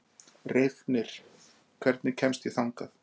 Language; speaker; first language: Icelandic; native; Icelandic